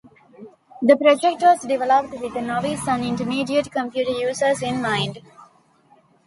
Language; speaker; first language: English; non-native, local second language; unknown